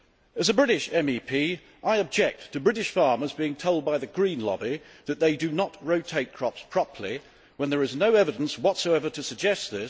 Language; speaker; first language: English; native; English